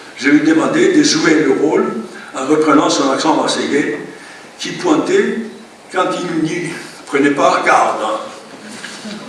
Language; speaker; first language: French; non-native, fluent; Greek